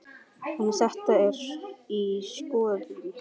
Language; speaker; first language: Icelandic; native; Icelandic